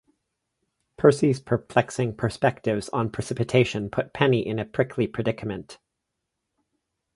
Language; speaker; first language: English; native; English